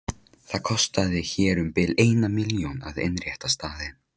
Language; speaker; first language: Icelandic; non-native, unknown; Polish